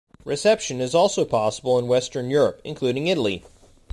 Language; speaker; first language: English; native; English